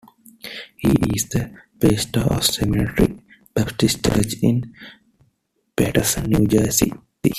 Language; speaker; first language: English; non-native, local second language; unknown